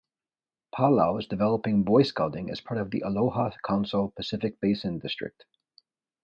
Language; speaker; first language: English; native; English